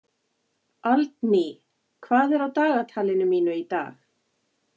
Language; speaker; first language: Icelandic; native; Icelandic